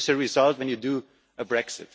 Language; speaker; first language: English; non-native, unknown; German